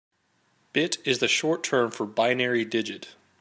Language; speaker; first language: English; native; English